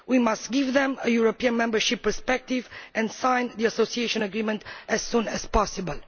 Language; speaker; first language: English; non-native, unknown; Romanian